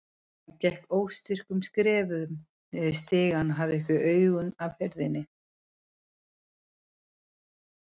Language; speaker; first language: Icelandic; native; Icelandic